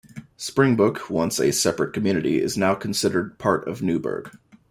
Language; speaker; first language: English; native; English